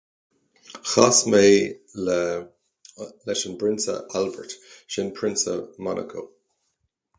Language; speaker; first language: Irish; native; Irish